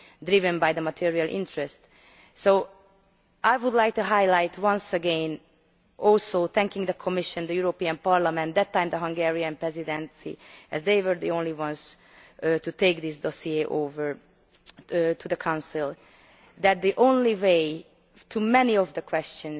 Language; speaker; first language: English; non-native, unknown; Hungarian